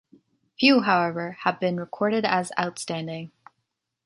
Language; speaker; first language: English; native; English